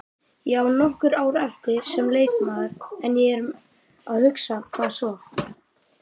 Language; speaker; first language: Icelandic; native; Icelandic